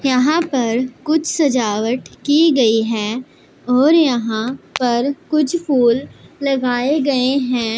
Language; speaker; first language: Hindi; non-native, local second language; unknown